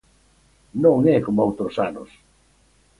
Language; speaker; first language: Galician; native; Galician